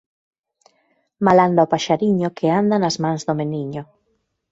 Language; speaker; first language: Galician; native; Galician